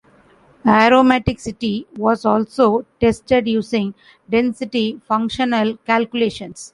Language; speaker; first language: English; non-native, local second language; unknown